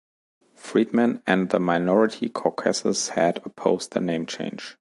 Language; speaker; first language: English; non-native, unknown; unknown